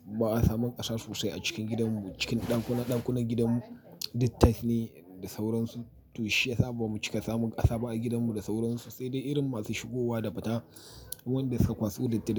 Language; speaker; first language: Hausa; native; Hausa